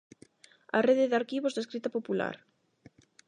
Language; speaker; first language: Galician; non-native, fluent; Spanish